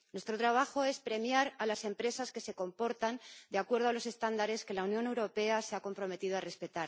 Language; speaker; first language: Spanish; native; Spanish